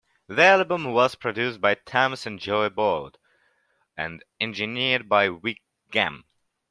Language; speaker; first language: English; non-native, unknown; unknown